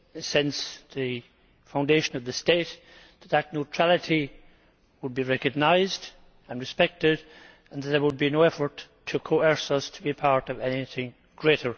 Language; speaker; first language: English; native; English